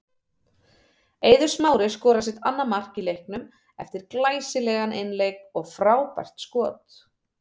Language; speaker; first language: Icelandic; native; Icelandic